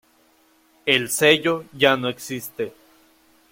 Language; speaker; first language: Spanish; native; Spanish